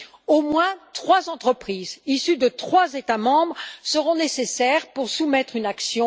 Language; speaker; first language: French; native; French